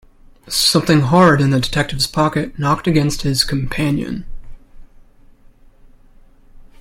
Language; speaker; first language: English; native; English